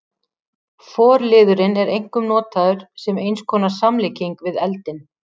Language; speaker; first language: Icelandic; native; Icelandic